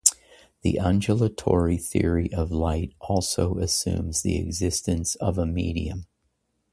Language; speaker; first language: English; native; English